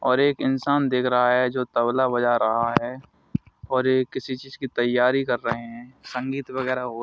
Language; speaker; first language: Hindi; native; Hindi